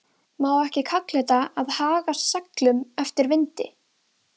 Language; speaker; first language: Icelandic; native; Icelandic